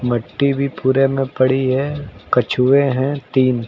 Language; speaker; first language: Hindi; native; Hindi